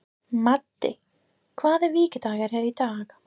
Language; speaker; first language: Icelandic; non-native, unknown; English